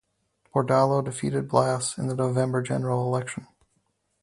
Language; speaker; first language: English; native; English